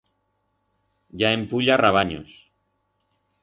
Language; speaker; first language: Aragonese; non-native, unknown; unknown